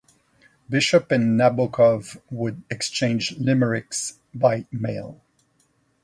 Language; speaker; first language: English; non-native, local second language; French